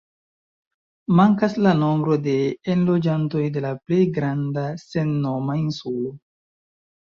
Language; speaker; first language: Esperanto; non-native, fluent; Chinese